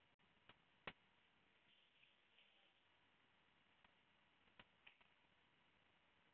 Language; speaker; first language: Icelandic; native; Icelandic